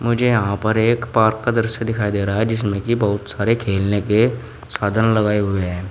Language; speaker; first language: Hindi; native; Hindi